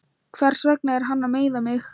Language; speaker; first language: Icelandic; non-native, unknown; Thai